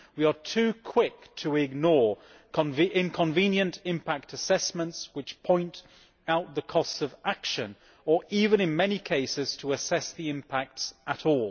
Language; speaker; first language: English; native; English